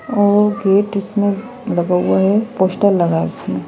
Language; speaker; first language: Hindi; native; Hindi